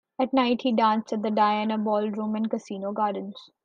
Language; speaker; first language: English; non-native, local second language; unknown